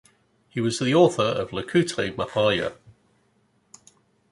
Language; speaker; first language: English; native; English